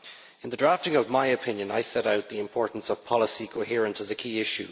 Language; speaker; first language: English; native; English